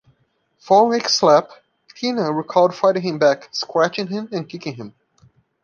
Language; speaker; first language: English; non-native, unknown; Portuguese